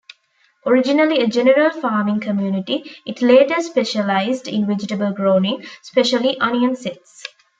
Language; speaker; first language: English; non-native, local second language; Tamil